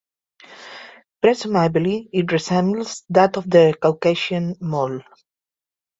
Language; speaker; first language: English; non-native, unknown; Catalan